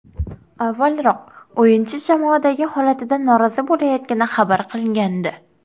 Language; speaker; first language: Uzbek; non-native, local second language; Kara-Kalpak